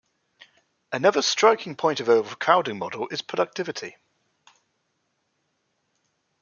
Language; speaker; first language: English; native; English